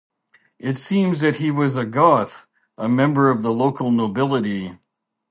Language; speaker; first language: English; native; English